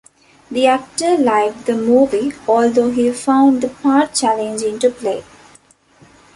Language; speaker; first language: English; non-native, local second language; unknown